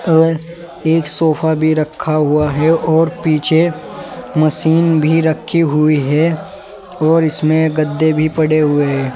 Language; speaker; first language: Hindi; native; Hindi